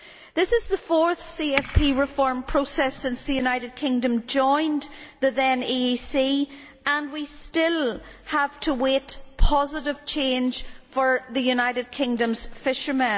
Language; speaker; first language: English; native; English